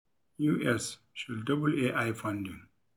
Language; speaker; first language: English; non-native, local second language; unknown